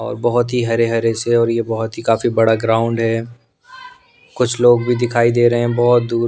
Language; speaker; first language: Hindi; non-native, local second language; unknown